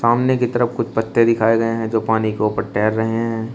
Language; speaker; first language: Hindi; native; Hindi